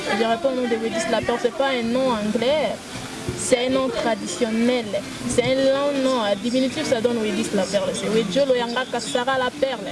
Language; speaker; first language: French; non-native, local second language; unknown